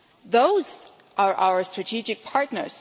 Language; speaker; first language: English; non-native, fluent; German